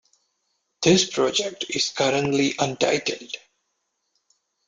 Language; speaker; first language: English; non-native, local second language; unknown